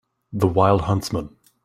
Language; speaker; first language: English; native; English